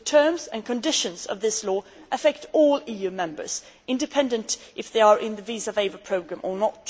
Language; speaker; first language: English; non-native, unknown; Swedish